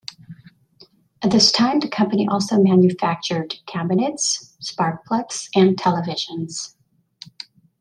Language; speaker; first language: English; native; English